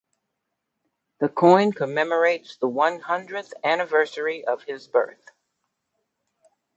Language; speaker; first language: English; native; English